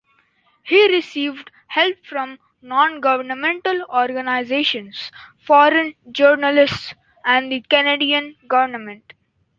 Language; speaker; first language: English; non-native, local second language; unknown